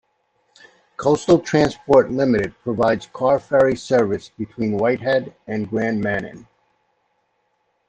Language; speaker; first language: English; native; English